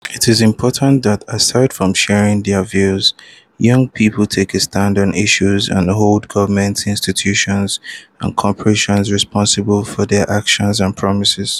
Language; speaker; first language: English; non-native, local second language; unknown